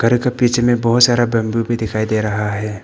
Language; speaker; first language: Hindi; non-native, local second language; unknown